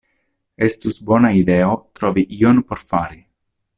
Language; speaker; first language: Esperanto; non-native, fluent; Italian